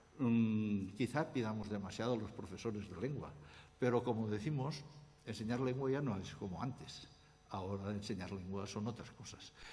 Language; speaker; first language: Spanish; non-native, local second language; Catalan